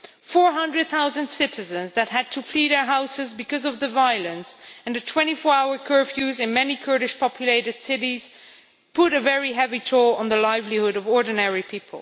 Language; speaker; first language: English; non-native, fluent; Dutch